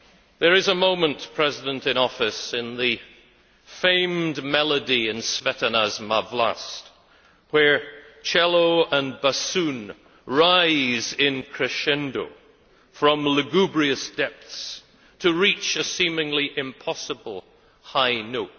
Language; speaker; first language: English; native; English